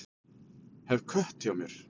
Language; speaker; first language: Icelandic; native; Icelandic